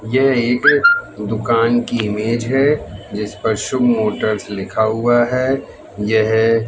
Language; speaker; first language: Hindi; native; Hindi